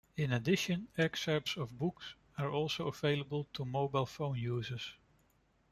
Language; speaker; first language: English; non-native, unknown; Dutch